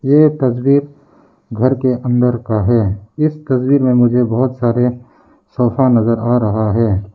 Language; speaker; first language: Hindi; early bilingual, other home language; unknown